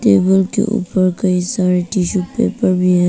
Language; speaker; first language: Hindi; non-native, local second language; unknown